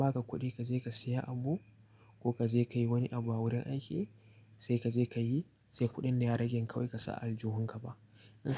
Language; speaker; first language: Hausa; native; Hausa